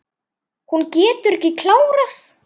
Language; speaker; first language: Icelandic; native; Icelandic